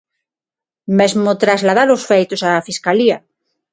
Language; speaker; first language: Galician; non-native, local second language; Spanish